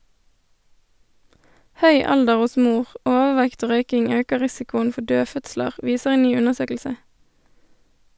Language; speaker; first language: Norwegian; native; Norwegian